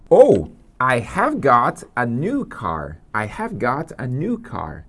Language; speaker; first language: English; non-native, fluent; Portuguese